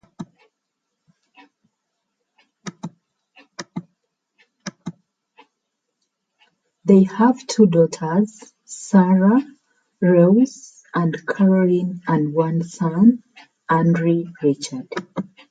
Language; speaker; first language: English; native; English